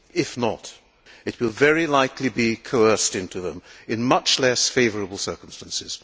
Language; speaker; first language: English; non-native, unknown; Hungarian